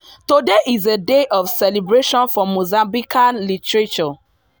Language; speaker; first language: English; non-native, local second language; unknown